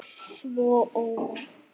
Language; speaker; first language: Icelandic; native; Icelandic